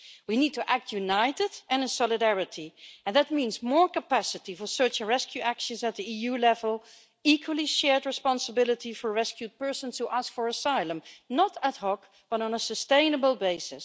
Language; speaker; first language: English; non-native, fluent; Dutch